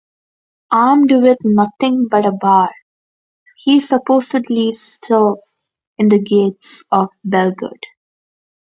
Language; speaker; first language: English; non-native, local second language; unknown